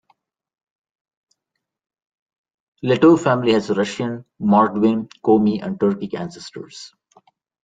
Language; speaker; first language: English; non-native, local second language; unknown